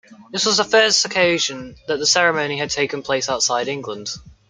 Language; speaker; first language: English; native; English